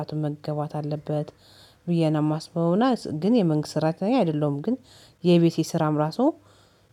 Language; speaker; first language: Amharic; native; Amharic